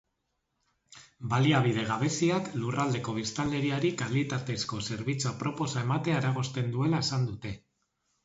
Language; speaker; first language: Basque; non-native, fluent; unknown